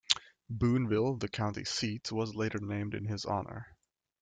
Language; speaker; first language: English; native; English